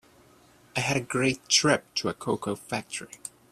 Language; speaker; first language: English; native; English